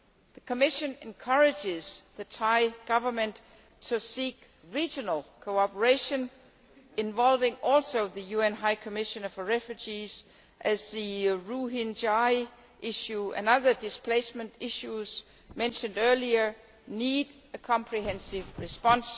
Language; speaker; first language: English; non-native, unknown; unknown